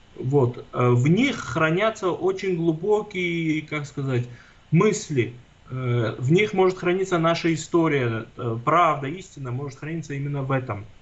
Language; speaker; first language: Russian; non-native, local second language; Armenian